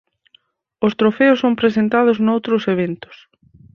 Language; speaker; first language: Galician; native; Galician